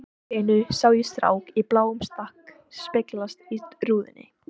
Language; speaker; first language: Icelandic; native; Icelandic